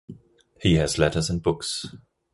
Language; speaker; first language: English; non-native, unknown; German